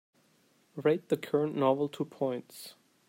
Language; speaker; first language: English; non-native, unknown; Turkish